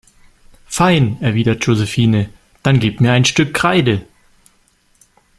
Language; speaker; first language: German; native; German